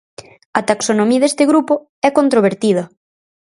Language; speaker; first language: Galician; native; Galician